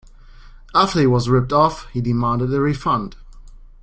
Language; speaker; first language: English; non-native, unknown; German